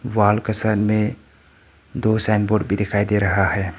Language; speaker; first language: Hindi; non-native, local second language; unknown